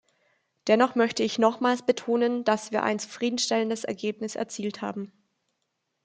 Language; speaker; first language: German; native; German